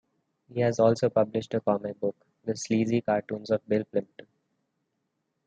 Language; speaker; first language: English; non-native, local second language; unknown